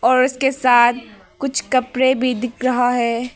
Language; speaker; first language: Hindi; non-native, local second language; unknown